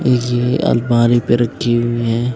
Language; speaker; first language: Hindi; native; Hindi